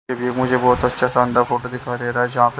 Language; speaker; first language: Hindi; native; Hindi